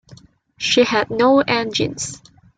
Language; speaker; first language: English; non-native, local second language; Cantonese